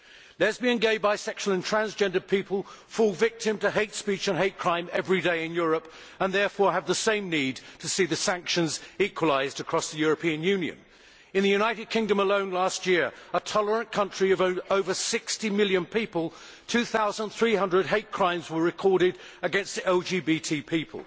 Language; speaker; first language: English; native; English